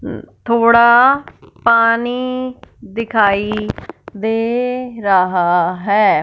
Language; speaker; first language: Hindi; non-native, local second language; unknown